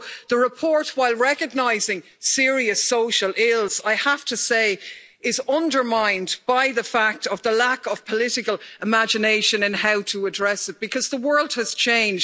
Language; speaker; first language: English; native; English